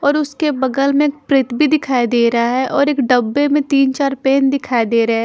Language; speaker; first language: Hindi; non-native, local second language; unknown